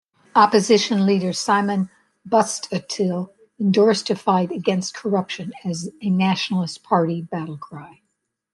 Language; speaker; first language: English; native; English